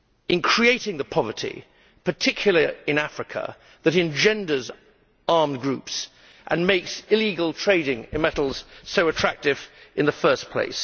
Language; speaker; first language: English; native; English